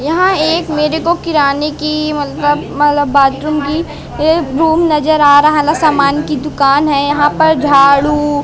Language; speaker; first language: Hindi; native; Hindi